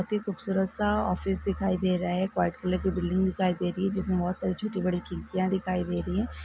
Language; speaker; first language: Hindi; non-native, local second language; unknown